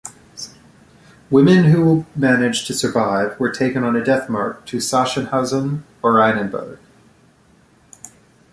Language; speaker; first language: English; native; English